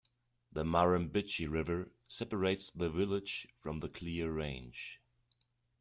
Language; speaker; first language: English; non-native, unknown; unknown